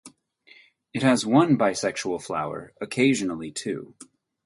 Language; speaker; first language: English; native; English